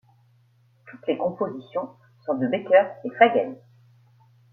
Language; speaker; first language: French; native; French